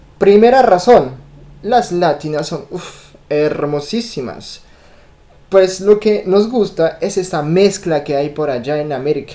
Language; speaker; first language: Spanish; non-native, fluent; French